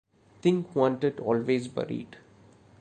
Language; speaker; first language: English; non-native, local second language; Malayalam